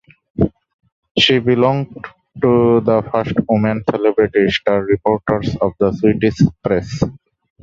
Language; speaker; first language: English; non-native, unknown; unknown